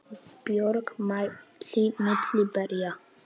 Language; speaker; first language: Icelandic; non-native, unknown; Polish